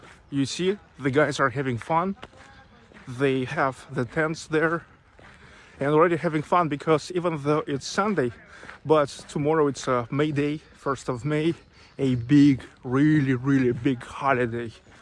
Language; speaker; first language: English; non-native, fluent; Russian